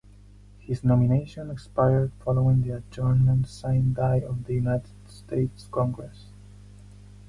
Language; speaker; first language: English; non-native, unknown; Spanish